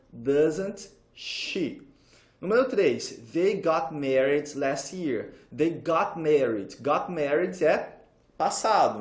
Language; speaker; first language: English; non-native, fluent; Portuguese